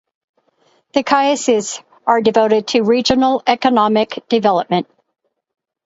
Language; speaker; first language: English; native; English